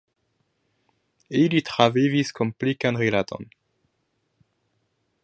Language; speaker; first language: Esperanto; non-native, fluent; French